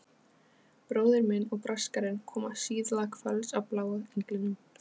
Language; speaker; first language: Icelandic; non-native, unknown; Polish